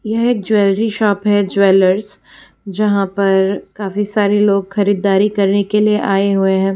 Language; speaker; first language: Hindi; non-native, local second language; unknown